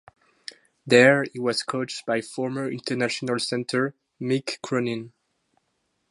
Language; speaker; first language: English; non-native, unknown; French